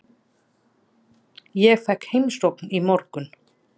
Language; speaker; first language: Icelandic; native; Icelandic